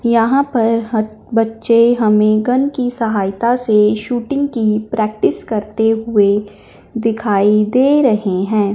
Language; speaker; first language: Hindi; non-native, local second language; Punjabi